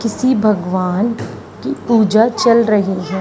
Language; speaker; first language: Hindi; native; Hindi